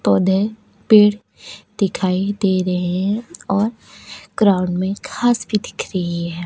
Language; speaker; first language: Hindi; native; Hindi